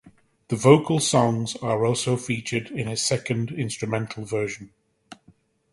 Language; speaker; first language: English; native; English